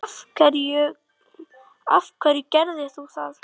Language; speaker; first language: Icelandic; native; Icelandic